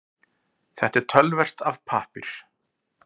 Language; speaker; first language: Icelandic; native; Icelandic